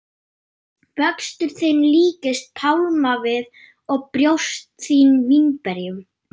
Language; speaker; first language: Icelandic; non-native, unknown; German